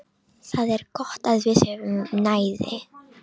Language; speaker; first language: Icelandic; non-native, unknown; Romanian